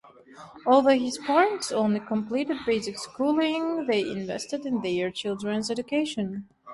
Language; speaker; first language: English; non-native, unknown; Turkmen